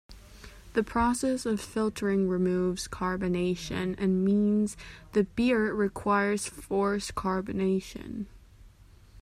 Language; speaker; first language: English; non-native, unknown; Catalan